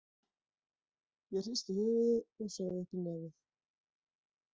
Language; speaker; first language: Icelandic; native; Icelandic